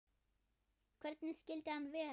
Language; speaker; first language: Icelandic; non-native, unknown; German